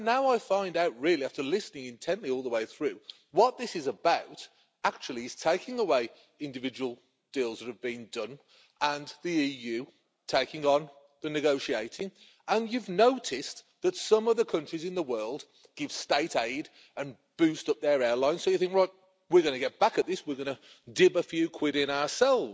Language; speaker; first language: English; native; English